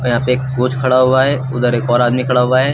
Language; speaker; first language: Hindi; native; Hindi